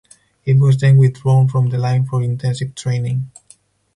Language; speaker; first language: English; non-native, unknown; Spanish